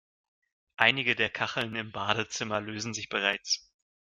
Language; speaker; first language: German; non-native, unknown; Russian